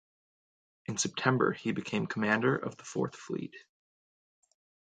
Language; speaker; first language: English; native; English